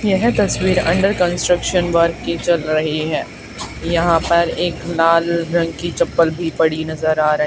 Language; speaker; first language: Hindi; native; Hindi